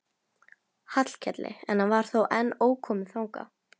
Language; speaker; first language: Icelandic; non-native, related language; Norwegian